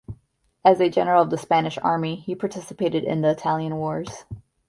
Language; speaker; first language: English; native; English